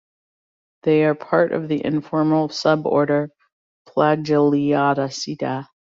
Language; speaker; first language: English; native; English